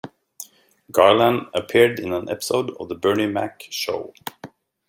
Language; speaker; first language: English; native; English